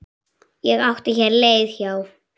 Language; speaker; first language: Icelandic; native; Icelandic